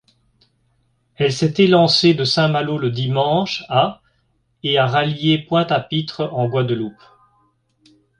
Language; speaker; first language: French; native; French